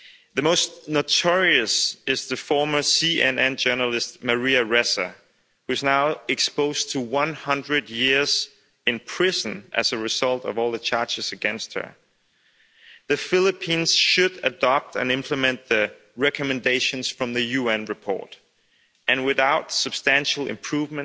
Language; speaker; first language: English; non-native, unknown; Danish